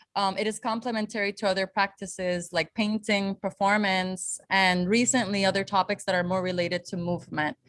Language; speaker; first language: English; non-native, local second language; Spanish